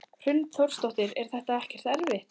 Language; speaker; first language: Icelandic; native; Icelandic